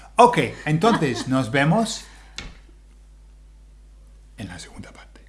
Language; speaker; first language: Spanish; non-native, fluent; English